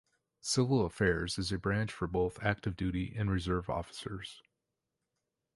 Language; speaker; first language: English; native; English